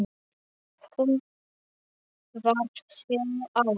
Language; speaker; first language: Icelandic; non-native, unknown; Polish